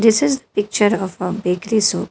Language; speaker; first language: English; non-native, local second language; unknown